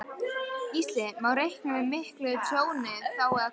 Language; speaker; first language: Icelandic; native; Icelandic